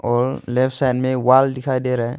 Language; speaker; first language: Hindi; non-native, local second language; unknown